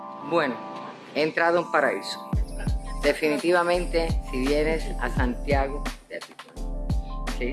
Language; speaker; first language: Spanish; native; Spanish